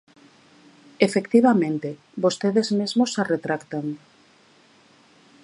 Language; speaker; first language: Galician; native; Galician